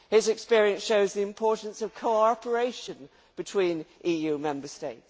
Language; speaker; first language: English; native; English